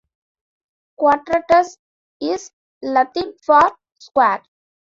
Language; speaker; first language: English; non-native, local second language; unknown